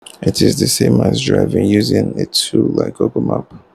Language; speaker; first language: English; non-native, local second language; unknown